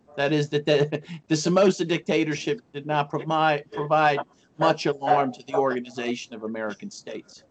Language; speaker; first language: English; native; English